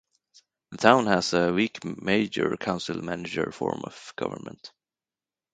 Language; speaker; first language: English; non-native, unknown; Swedish